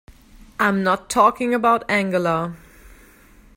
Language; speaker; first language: English; non-native, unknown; German